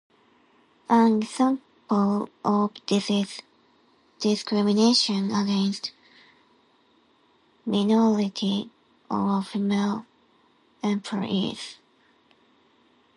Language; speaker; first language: English; non-native, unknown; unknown